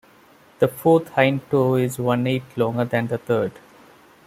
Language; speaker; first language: English; non-native, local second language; Malayalam